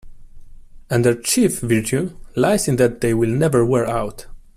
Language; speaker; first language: English; non-native, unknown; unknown